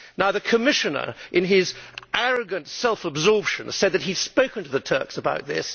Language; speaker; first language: English; native; English